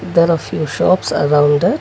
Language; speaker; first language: English; non-native, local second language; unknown